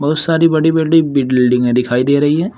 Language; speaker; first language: Hindi; native; Hindi